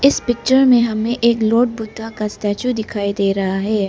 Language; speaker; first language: Hindi; non-native, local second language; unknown